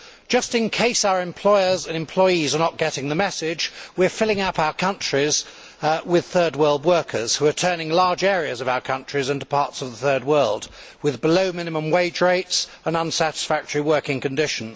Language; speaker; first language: English; native; English